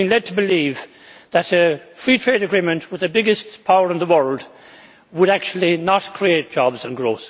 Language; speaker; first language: English; native; English